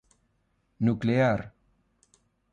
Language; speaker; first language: Galician; non-native, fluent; Spanish